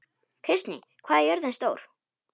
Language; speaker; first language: Icelandic; non-native, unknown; Polish